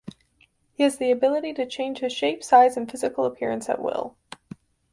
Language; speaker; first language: English; native; English